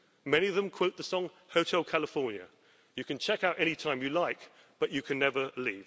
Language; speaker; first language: English; native; English